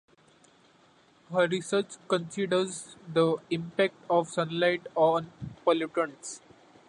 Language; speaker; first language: English; non-native, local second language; Marathi